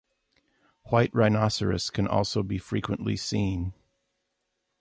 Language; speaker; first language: English; native; English